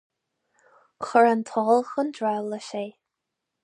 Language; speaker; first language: Irish; non-native, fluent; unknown